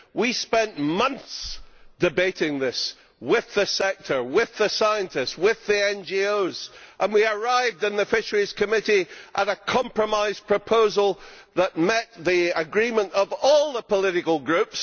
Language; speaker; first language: English; native; English